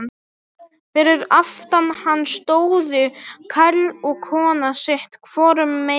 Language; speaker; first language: Icelandic; non-native, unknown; Polish